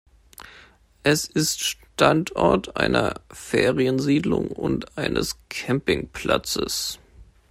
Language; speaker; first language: German; native; German